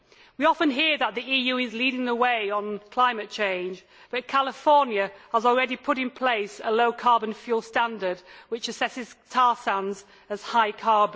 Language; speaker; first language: English; native; English